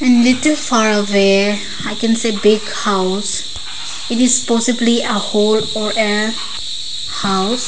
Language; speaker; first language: English; non-native, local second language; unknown